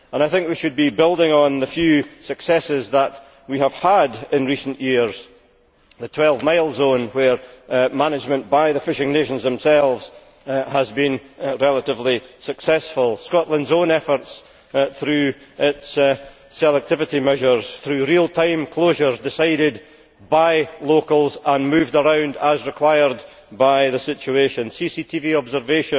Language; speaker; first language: English; native; English